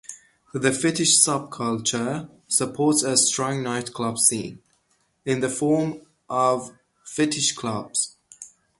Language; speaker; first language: English; non-native, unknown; Persian